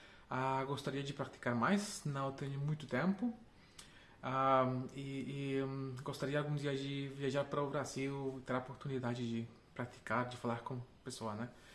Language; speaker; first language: Portuguese; non-native, related language; Spanish